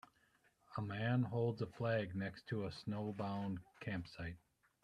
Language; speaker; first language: English; native; English